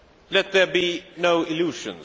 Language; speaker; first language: English; non-native, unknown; Swedish